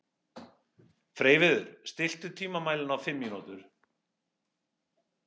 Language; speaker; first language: Icelandic; non-native, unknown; English